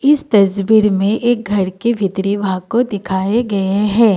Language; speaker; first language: Hindi; non-native, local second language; Assamese